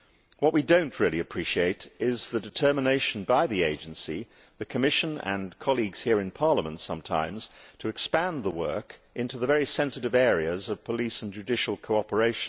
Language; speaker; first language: English; native; English